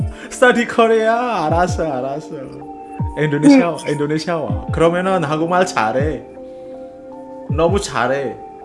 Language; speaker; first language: Korean; non-native, fluent; Indonesian